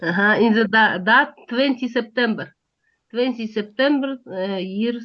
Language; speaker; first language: English; non-native, learner; Russian